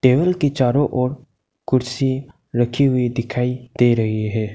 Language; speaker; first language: Hindi; non-native, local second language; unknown